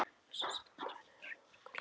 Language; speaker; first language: Icelandic; non-native, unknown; Polish